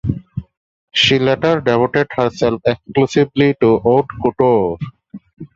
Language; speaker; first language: English; non-native, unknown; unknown